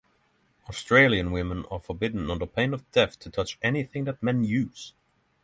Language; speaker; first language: English; non-native, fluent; Norwegian